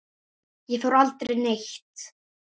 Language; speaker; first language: Icelandic; native; Icelandic